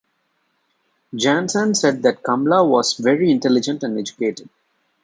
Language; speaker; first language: English; non-native, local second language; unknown